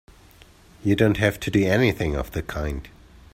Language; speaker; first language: English; native; English